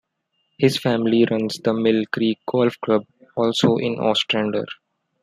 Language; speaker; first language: English; non-native, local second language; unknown